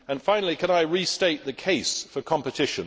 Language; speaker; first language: English; native; English